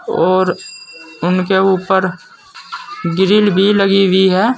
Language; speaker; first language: Hindi; native; Hindi